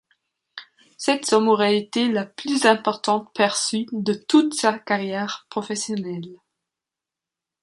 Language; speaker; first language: French; non-native, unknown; German